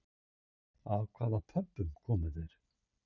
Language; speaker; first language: Icelandic; native; Icelandic